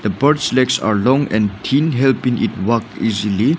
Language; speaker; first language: English; non-native, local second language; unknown